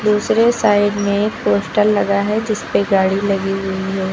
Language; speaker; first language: Hindi; native; Hindi